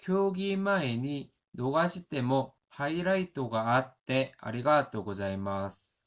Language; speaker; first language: Japanese; non-native, learner; Korean